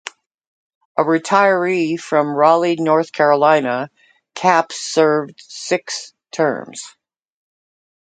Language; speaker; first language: English; native; English